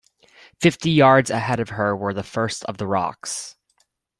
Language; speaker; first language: English; native; English